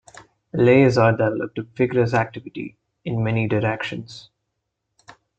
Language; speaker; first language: English; non-native, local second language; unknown